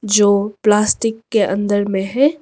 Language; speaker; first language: Hindi; non-native, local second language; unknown